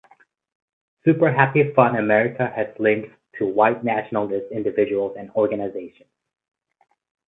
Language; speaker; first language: English; native; English